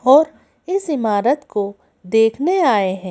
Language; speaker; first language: Hindi; native; Hindi